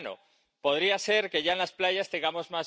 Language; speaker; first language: English; native; English